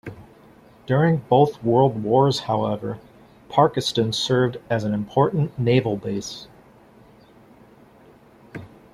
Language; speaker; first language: English; native; English